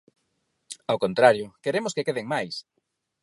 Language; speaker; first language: Galician; non-native, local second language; Spanish